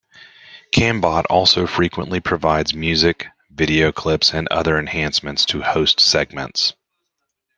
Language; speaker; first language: English; native; English